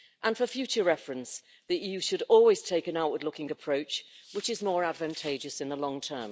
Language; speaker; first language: English; native; English